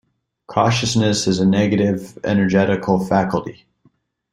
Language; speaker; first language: English; native; English